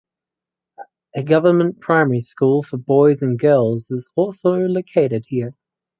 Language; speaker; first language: English; native; English